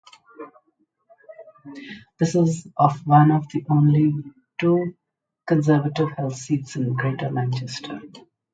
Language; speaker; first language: English; non-native, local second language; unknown